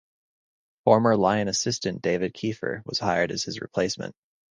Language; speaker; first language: English; native; English